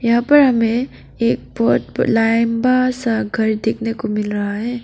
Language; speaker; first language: Hindi; non-native, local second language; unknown